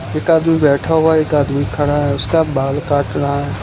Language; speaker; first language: Hindi; non-native, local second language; Gujarati